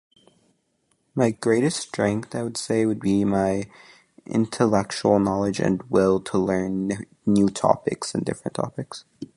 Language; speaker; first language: English; native; English